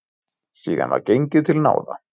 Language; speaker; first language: Icelandic; native; Icelandic